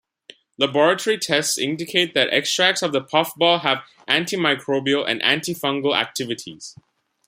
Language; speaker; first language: English; non-native, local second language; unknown